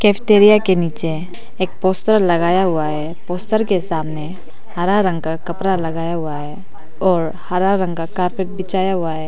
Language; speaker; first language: Hindi; non-native, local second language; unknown